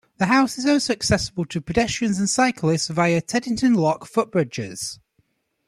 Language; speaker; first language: English; native; English